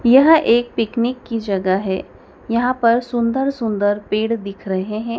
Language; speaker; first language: Hindi; native; Hindi